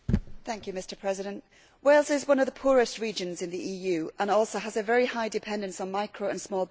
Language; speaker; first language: English; native; English